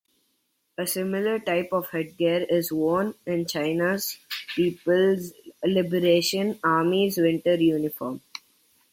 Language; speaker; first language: English; non-native, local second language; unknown